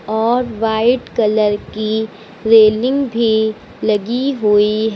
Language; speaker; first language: Hindi; native; Hindi